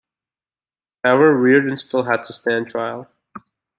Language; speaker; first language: English; native; English